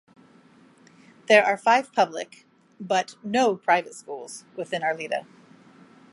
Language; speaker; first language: English; native; English